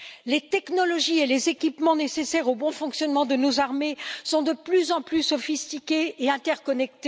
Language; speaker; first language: French; native; French